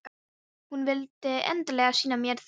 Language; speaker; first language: Icelandic; non-native, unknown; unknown